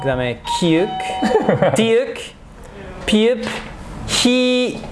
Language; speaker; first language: Korean; non-native, learner; English